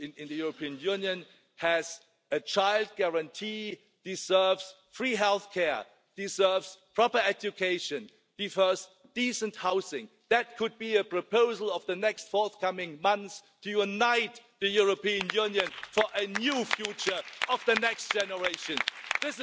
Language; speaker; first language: English; non-native, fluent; Polish